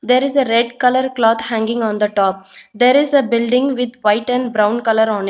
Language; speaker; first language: English; non-native, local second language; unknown